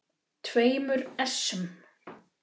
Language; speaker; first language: Icelandic; native; Icelandic